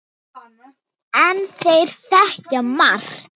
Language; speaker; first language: Icelandic; non-native, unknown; Thai